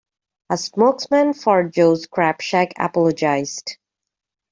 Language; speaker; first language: English; native; English